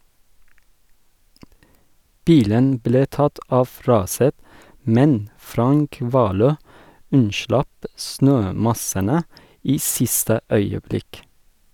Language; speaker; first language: Norwegian; non-native, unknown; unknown